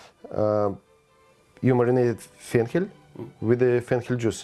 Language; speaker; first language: English; non-native, learner; Russian